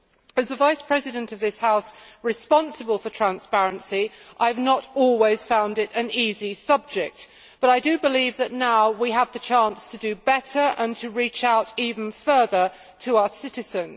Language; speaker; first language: English; native; English